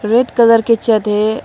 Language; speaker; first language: Hindi; non-native, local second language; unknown